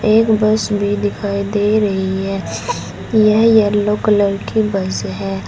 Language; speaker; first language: Hindi; native; Hindi